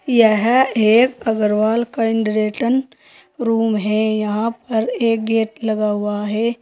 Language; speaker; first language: Hindi; native; Hindi